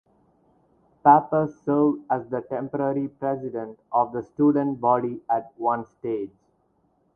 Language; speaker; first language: English; non-native, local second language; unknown